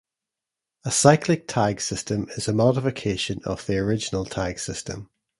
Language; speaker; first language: English; native; English